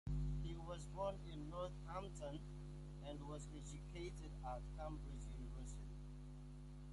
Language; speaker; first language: English; native; English